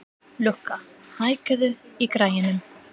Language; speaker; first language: Icelandic; non-native, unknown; English